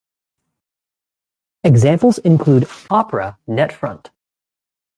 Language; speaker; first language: English; native; English